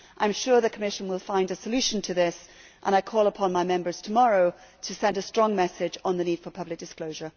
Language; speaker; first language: English; native; English